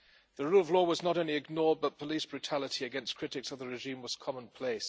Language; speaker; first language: English; non-native, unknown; German